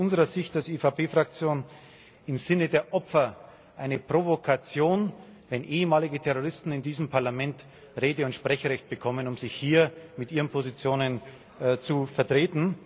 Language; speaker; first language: German; native; German